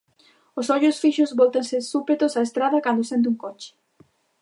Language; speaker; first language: Galician; native; Galician